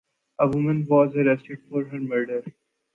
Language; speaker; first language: English; non-native, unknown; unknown